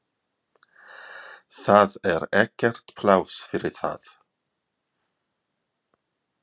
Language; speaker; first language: Icelandic; non-native, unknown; English